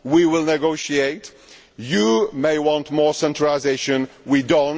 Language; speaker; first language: English; non-native, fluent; Czech